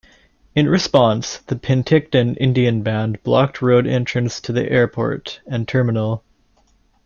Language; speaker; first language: English; native; English